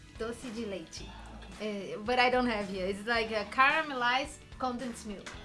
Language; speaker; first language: English; non-native, fluent; Portuguese